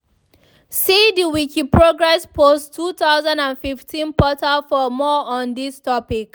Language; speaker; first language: English; non-native, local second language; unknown